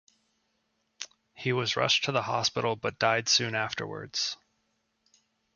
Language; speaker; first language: English; native; English